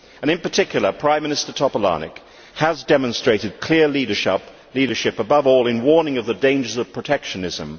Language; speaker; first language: English; native; English